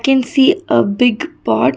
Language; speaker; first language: English; non-native, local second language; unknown